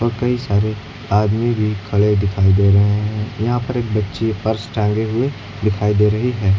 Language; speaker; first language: Hindi; native; Hindi